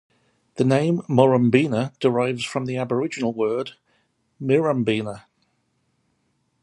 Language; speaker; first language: English; native; English